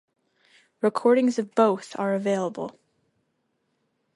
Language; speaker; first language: English; native; English